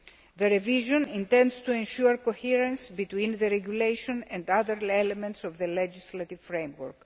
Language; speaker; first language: English; non-native, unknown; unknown